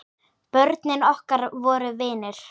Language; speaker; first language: Icelandic; native; Icelandic